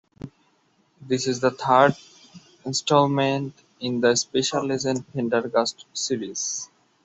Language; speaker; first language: English; non-native, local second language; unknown